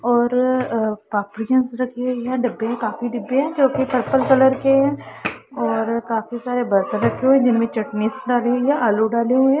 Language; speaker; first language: Hindi; non-native, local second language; Punjabi